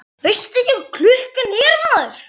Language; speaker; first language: Icelandic; native; Icelandic